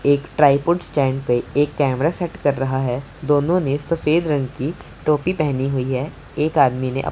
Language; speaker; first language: Hindi; non-native, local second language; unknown